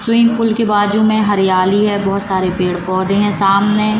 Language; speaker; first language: Hindi; native; Hindi